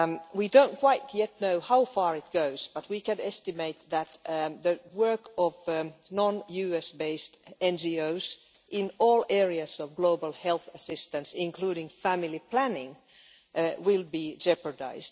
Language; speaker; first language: English; non-native, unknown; Finnish